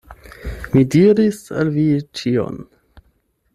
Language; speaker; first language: Esperanto; non-native, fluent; German